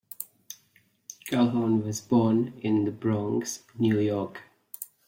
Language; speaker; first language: English; non-native, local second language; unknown